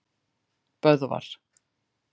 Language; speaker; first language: Icelandic; native; Icelandic